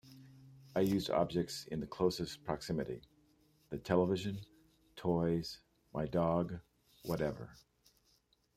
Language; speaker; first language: English; native; English